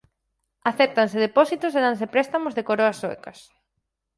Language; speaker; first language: Galician; native; Galician